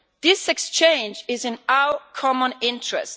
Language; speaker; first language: English; non-native, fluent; Italian